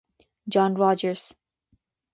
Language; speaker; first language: English; non-native, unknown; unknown